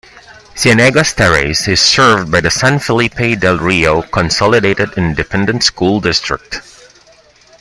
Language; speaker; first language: English; non-native, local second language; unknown